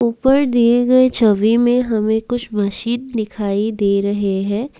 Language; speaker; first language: Hindi; non-native, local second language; Assamese